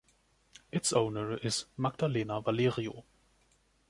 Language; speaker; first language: English; non-native, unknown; German